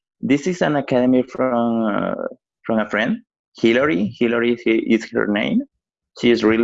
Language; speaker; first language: English; non-native, learner; Spanish